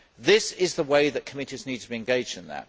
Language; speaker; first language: English; native; English